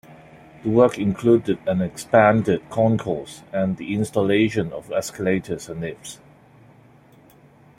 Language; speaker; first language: English; non-native, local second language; Cantonese